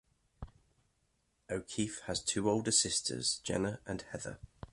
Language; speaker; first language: English; native; English